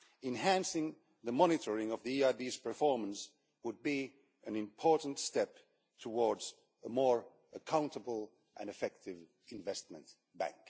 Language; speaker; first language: English; non-native, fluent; Finnish